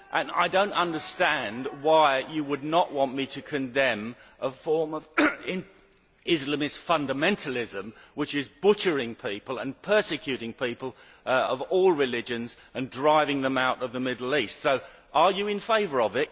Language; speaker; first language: English; native; English